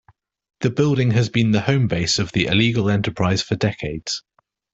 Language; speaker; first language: English; native; English